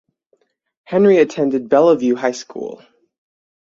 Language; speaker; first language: English; native; English